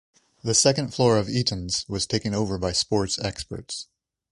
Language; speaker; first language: English; native; English